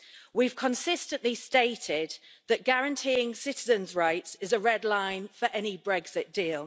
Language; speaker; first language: English; native; English